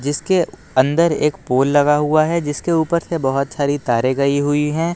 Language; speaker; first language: Hindi; native; Hindi